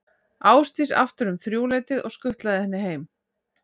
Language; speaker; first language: Icelandic; native; Icelandic